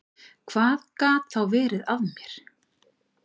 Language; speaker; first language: Icelandic; native; Icelandic